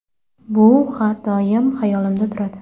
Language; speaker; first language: Uzbek; non-native, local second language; Kara-Kalpak